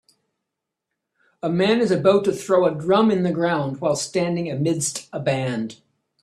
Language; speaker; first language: English; native; English